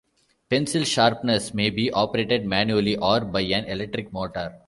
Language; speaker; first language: English; non-native, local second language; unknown